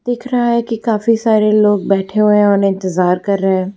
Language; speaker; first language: Hindi; non-native, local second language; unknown